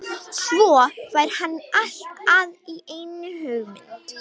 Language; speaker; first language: Icelandic; non-native, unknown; Romanian